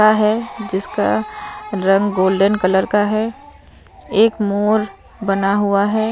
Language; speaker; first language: Hindi; non-native, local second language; Punjabi